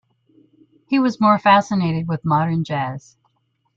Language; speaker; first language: English; native; English